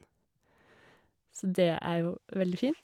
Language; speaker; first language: Norwegian; native; Norwegian